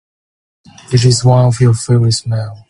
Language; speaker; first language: English; native; English